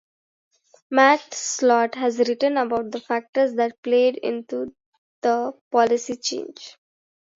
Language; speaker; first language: English; non-native, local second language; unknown